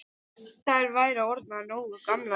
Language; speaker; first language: Icelandic; non-native, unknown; English